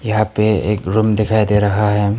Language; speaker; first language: Hindi; non-native, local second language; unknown